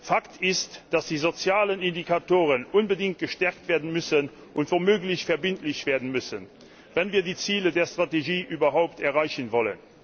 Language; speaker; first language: German; non-native, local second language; Luxembourgish